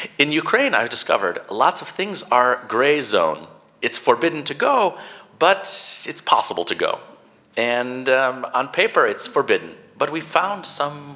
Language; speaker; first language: English; native; English